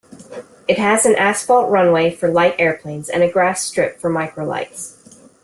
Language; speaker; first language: English; native; English